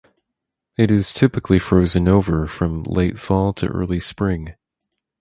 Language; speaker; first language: English; native; English